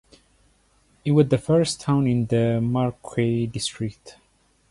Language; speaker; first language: English; non-native, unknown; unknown